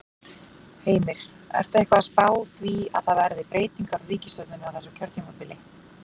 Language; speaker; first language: Icelandic; native; Icelandic